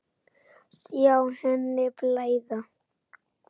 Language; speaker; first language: Icelandic; native; Icelandic